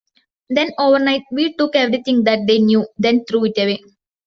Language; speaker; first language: English; non-native, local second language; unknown